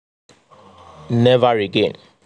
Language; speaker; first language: English; non-native, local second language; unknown